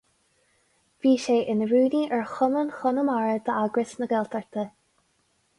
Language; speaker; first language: Irish; non-native, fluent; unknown